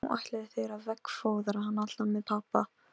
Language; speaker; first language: Icelandic; non-native, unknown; Polish